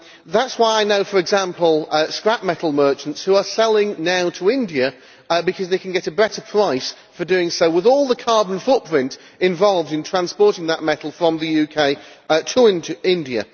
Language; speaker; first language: English; native; English